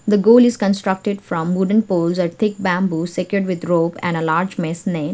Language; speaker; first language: English; non-native, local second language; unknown